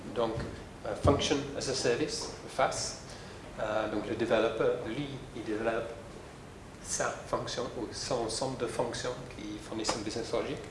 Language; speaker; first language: French; non-native, fluent; English